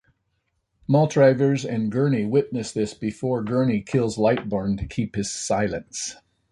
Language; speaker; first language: English; native; English